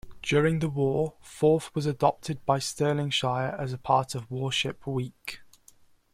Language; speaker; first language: English; native; English